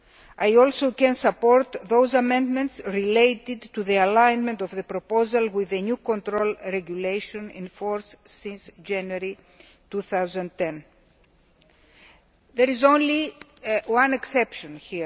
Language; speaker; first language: English; non-native, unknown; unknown